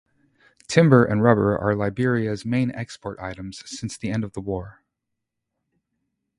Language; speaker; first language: English; native; English